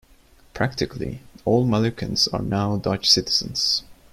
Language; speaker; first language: English; non-native, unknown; Turkish